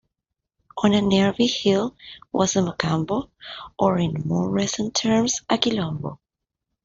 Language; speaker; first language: English; non-native, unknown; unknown